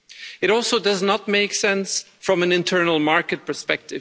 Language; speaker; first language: English; non-native, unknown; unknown